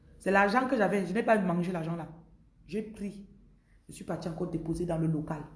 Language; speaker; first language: French; non-native, local second language; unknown